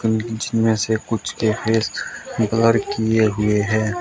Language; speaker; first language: Hindi; native; Hindi